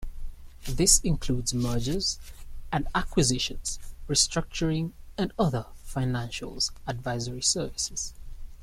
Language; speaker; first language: English; native; English